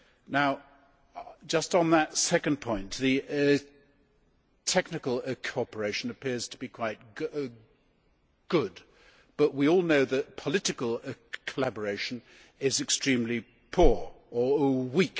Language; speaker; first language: English; native; English